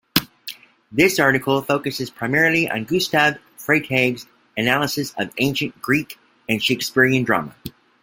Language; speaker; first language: English; native; English